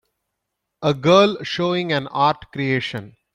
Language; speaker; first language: English; non-native, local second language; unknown